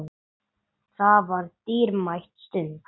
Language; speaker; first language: Icelandic; non-native, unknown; English